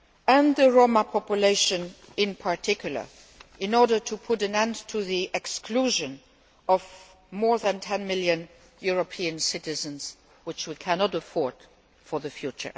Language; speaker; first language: English; non-native, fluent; Luxembourgish